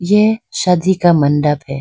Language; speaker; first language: Hindi; non-native, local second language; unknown